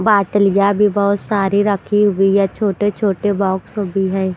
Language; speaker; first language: Hindi; non-native, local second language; Punjabi